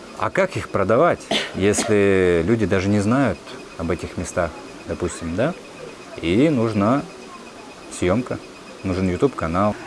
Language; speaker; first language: Russian; native; Russian